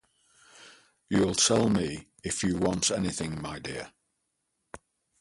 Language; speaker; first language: English; native; English